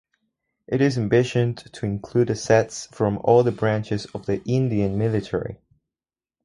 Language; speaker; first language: English; non-native, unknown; Spanish